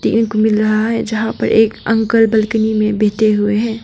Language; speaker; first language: Hindi; non-native, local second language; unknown